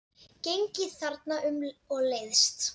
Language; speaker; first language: Icelandic; non-native, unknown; Dutch